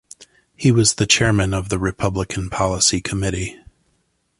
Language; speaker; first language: English; native; English